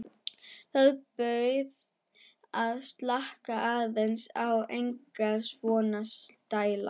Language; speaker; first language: Icelandic; non-native, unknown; German